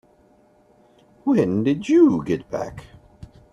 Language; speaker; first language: English; native; English